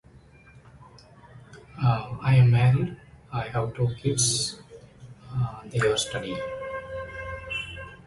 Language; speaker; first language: English; non-native, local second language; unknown